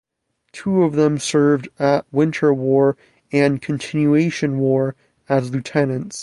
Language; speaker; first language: English; native; English